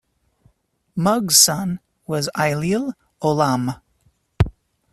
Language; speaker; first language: English; native; English